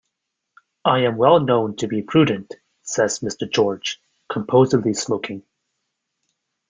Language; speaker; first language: English; native; English